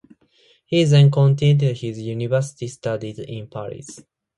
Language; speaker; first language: English; non-native, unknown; Japanese